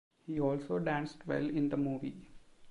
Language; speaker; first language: English; non-native, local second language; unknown